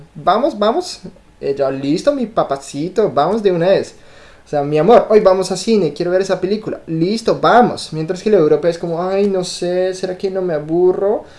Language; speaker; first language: Spanish; non-native, fluent; French